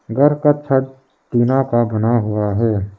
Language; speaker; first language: Hindi; early bilingual, other home language; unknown